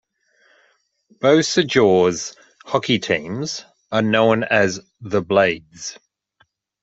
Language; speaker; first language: English; native; English